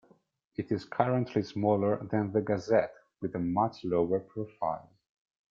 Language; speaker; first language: English; non-native, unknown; Italian